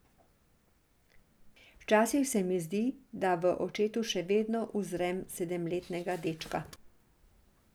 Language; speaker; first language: Slovenian; non-native, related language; Serbian